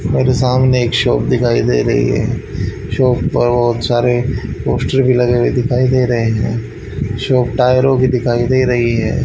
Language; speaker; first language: Hindi; native; Hindi